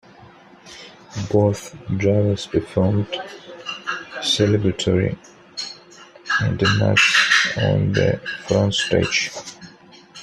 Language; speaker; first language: English; non-native, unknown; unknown